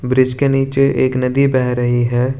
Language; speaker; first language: Hindi; non-native, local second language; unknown